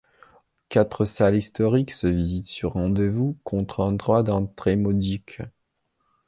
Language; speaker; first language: French; non-native, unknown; Belarusian